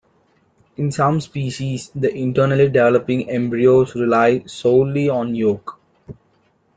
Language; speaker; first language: English; non-native, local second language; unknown